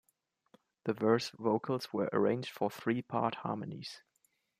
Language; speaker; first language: English; non-native, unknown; German